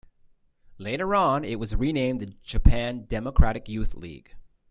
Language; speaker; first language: English; native; English